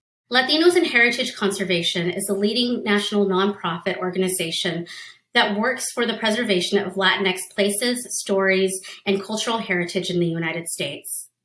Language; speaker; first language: English; early bilingual, other home language; Spanish